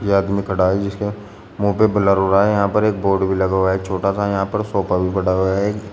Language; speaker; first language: Hindi; native; Hindi